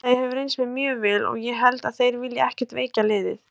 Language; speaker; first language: Icelandic; native; Icelandic